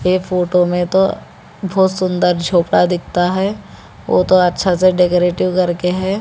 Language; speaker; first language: Hindi; non-native, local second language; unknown